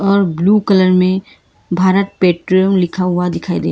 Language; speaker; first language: Hindi; non-native, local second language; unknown